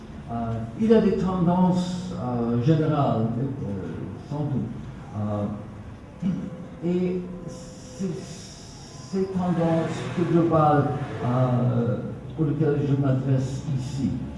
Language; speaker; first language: French; non-native, learner; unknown